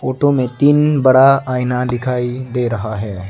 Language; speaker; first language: Hindi; non-native, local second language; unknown